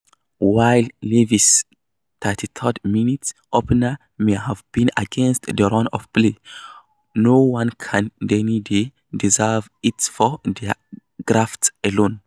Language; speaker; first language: English; non-native, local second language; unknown